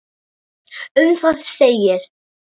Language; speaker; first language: Icelandic; native; Icelandic